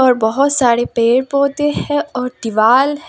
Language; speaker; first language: Hindi; non-native, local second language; Gujarati